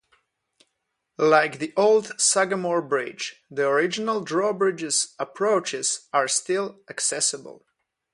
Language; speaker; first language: English; non-native, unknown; Polish